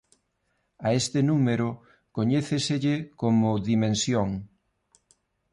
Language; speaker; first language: Galician; non-native, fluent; Spanish